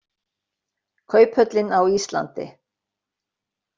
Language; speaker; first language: Icelandic; native; Icelandic